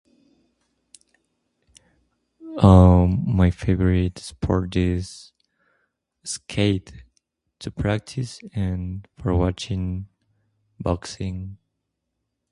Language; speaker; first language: English; non-native, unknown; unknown